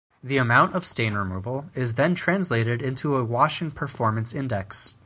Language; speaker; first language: English; native; English